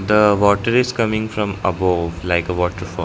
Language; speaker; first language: English; non-native, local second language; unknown